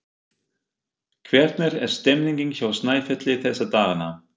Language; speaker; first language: Icelandic; non-native, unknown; German